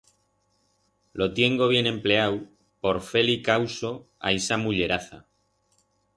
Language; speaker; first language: Aragonese; non-native, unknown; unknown